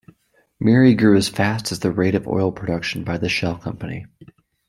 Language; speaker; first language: English; native; English